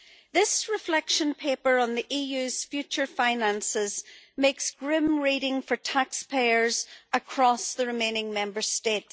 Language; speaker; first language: English; native; English